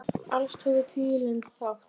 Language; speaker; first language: Icelandic; native; Icelandic